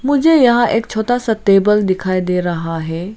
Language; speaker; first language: Hindi; non-native, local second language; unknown